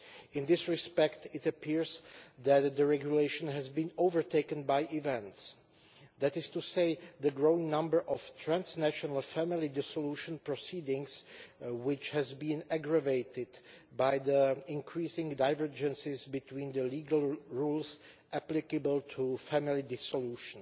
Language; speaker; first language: English; non-native, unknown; Czech